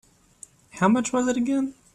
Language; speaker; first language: English; native; English